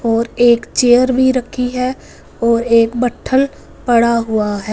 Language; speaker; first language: Hindi; non-native, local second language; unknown